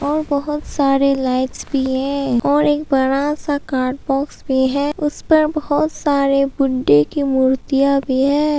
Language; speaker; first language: Hindi; non-native, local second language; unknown